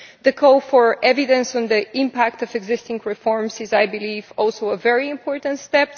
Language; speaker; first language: English; non-native, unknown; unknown